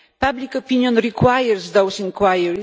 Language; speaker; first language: English; non-native, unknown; Polish